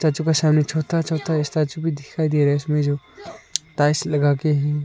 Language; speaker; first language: Hindi; non-native, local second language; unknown